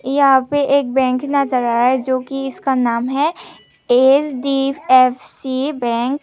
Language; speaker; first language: Hindi; non-native, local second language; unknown